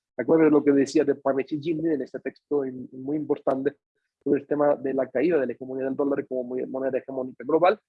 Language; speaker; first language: Spanish; non-native, fluent; Italian